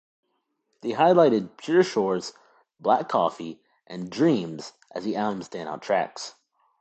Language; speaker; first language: English; native; English